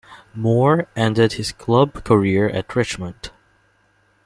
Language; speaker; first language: English; non-native, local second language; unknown